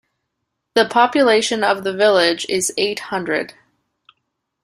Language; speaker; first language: English; native; English